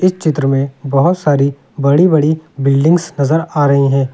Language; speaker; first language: Hindi; native; Hindi